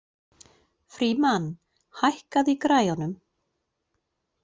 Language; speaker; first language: Icelandic; native; Icelandic